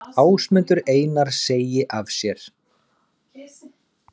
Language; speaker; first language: Icelandic; native; Icelandic